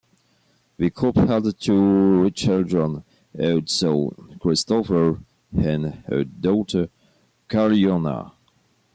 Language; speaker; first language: English; non-native, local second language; French